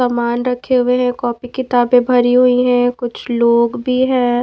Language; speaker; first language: Hindi; non-native, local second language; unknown